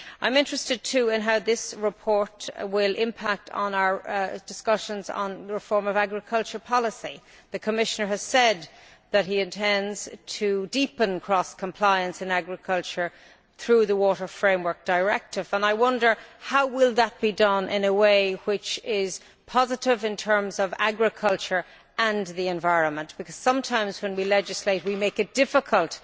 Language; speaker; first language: English; native; English